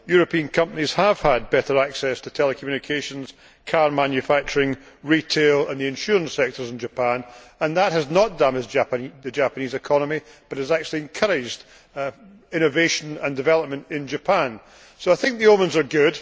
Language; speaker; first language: English; native; English